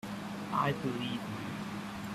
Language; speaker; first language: English; non-native, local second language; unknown